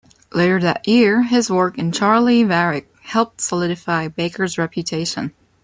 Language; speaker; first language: English; non-native, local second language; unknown